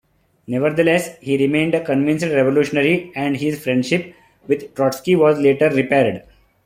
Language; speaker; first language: English; non-native, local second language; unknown